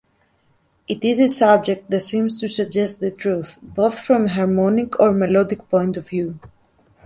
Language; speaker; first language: English; native; English